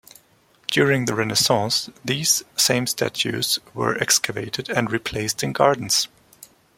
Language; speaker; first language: English; non-native, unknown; German